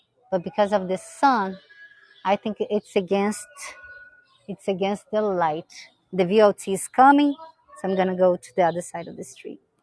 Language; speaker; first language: English; non-native, fluent; Portuguese